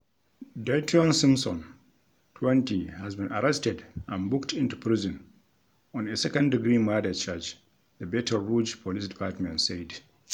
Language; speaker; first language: English; non-native, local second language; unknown